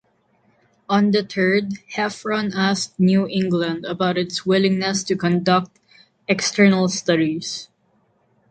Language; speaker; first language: English; non-native, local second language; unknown